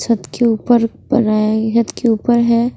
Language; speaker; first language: Hindi; non-native, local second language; Punjabi